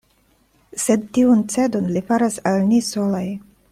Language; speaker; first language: Esperanto; non-native, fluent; Russian